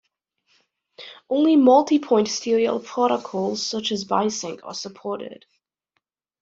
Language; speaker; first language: English; native; English